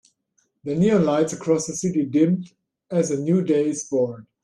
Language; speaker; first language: English; non-native, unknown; German